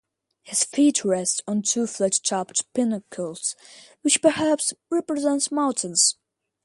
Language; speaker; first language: English; non-native, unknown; Russian